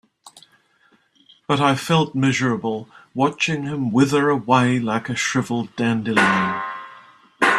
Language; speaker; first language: English; native; English